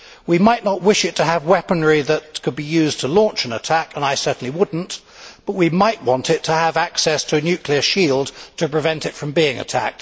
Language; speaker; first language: English; native; English